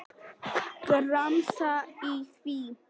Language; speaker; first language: Icelandic; non-native, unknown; Polish